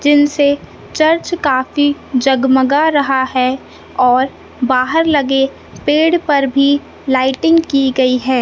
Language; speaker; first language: Hindi; native; Hindi